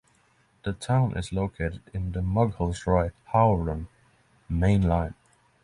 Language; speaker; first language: English; non-native, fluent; Norwegian